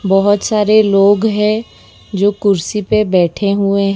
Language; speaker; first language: Hindi; non-native, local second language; Gujarati